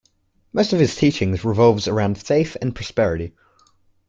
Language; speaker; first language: English; native; English